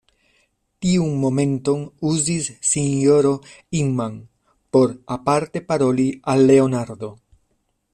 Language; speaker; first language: Esperanto; non-native, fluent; Spanish